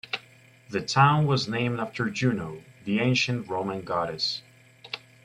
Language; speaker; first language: English; native; English